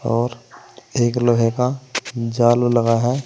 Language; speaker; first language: Hindi; native; Hindi